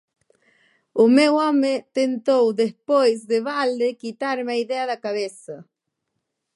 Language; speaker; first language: Galician; native; Galician